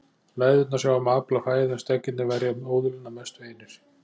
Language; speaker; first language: Icelandic; native; Icelandic